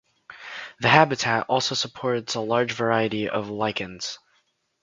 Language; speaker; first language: English; native; English